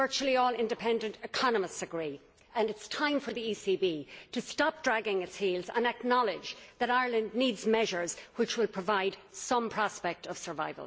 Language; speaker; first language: English; native; English